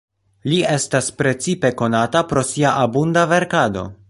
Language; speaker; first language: Esperanto; non-native, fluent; Polish